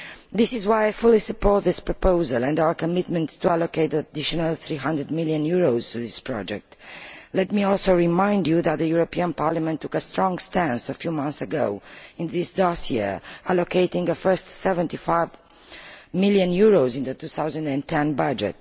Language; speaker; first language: English; non-native, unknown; Romanian